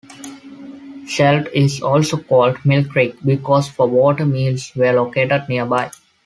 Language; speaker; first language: English; non-native, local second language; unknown